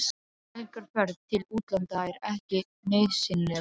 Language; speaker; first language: Icelandic; non-native, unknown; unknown